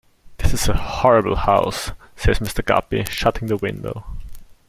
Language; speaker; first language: English; non-native, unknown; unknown